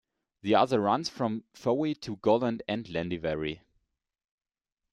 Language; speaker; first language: English; non-native, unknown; German